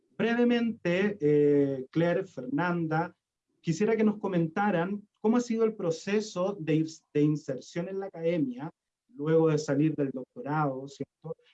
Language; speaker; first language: Spanish; native; Spanish